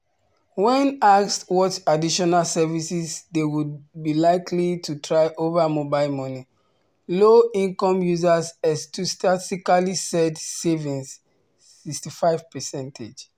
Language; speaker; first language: English; non-native, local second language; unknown